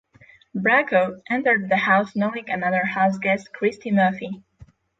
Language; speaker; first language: English; non-native, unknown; Polish